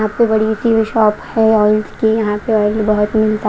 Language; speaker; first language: Hindi; non-native, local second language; Punjabi